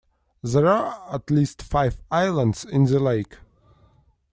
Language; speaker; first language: English; non-native, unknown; Russian